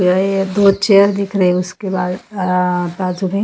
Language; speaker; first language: Hindi; native; Hindi